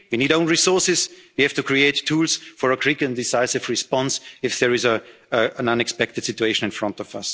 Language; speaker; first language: English; non-native, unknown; German